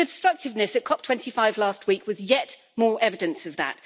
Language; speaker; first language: English; native; English